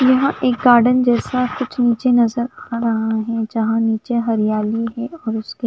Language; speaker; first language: Hindi; non-native, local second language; Punjabi